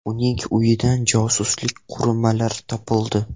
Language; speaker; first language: Uzbek; non-native, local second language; Russian